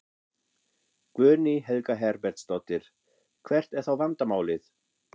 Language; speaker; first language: Icelandic; non-native, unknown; German